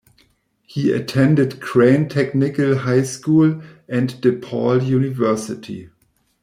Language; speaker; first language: English; non-native, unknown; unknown